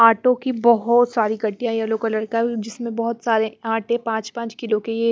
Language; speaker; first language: Hindi; non-native, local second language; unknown